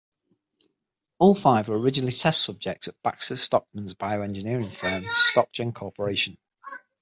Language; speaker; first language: English; native; English